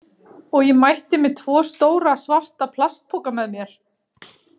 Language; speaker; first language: Icelandic; native; Icelandic